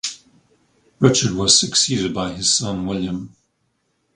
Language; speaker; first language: English; native; English